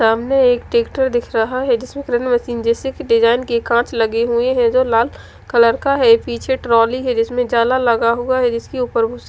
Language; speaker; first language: Hindi; non-native, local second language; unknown